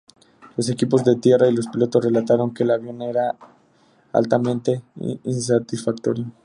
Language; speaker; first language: Spanish; native; Spanish